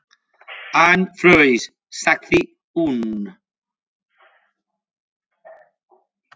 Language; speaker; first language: Icelandic; non-native, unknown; Spanish